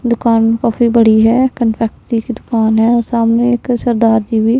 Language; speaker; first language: Hindi; non-native, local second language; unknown